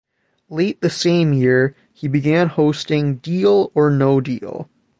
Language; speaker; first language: English; native; English